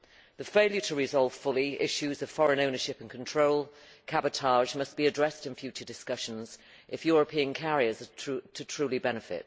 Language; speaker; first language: English; native; English